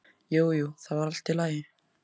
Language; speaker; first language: Icelandic; native; Icelandic